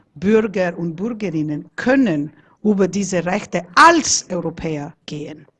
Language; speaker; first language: German; non-native, fluent; Italian